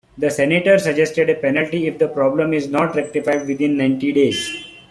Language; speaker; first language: English; non-native, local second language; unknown